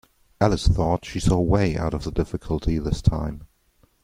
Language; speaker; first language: English; non-native, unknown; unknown